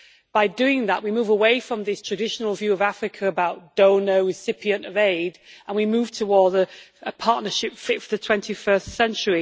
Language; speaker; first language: English; native; English